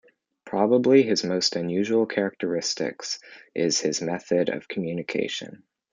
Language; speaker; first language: English; native; English